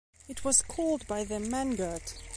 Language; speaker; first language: English; non-native, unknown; Belarusian